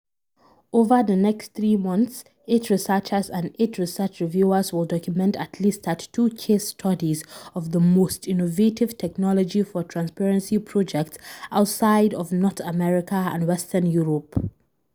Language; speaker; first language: English; non-native, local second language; Hausa